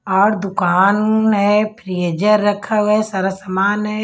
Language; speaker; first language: Hindi; non-native, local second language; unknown